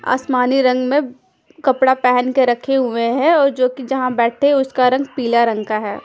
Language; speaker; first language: Hindi; non-native, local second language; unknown